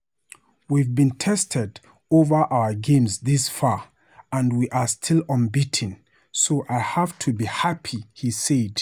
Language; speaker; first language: English; non-native, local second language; Hausa